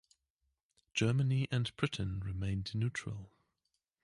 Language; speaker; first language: English; native; English